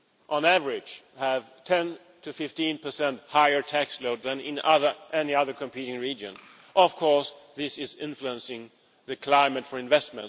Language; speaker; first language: English; non-native, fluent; Swedish